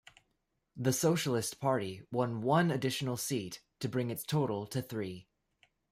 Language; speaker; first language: English; native; English